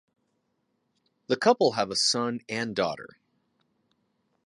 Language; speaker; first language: English; native; English